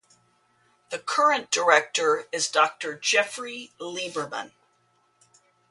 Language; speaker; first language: English; native; English